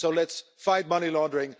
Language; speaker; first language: English; non-native, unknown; Dutch